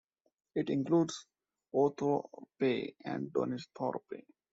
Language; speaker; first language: English; non-native, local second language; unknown